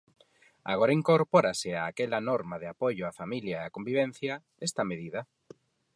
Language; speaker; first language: Galician; non-native, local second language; Spanish